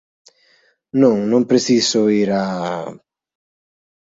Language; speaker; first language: Galician; native; Galician